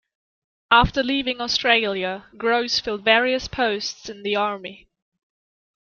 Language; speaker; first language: English; non-native, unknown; German